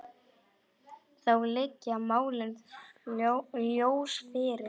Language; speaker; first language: Icelandic; non-native, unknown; Polish